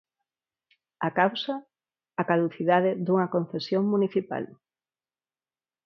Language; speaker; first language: Galician; non-native, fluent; Spanish